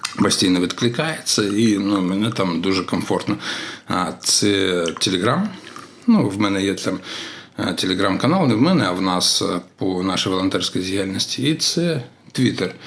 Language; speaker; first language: Ukrainian; non-native, local second language; Russian